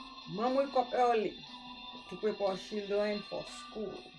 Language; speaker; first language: English; non-native, learner; Haitian Creole